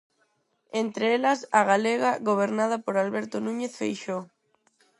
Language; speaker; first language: Galician; non-native, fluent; Spanish